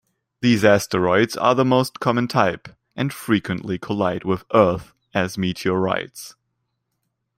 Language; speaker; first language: English; non-native, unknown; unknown